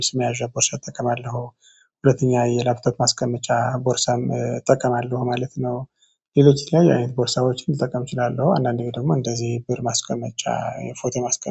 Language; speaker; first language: Amharic; non-native, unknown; Tigrinya